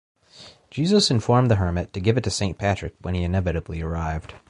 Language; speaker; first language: English; native; English